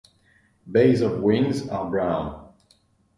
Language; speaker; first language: English; non-native, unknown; French